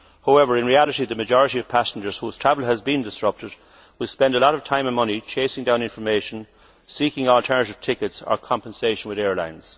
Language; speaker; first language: English; native; English